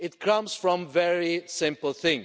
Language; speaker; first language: English; non-native, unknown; Bulgarian